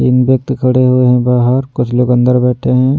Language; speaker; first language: Hindi; native; Hindi